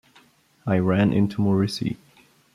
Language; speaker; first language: English; non-native, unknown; Bulgarian